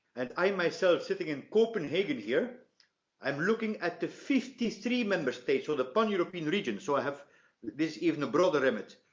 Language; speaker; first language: English; non-native, fluent; Dutch